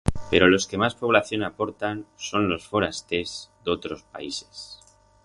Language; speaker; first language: Aragonese; non-native, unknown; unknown